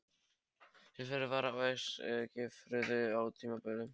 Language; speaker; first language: Icelandic; non-native, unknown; Polish